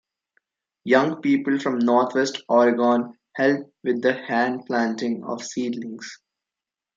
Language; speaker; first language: English; non-native, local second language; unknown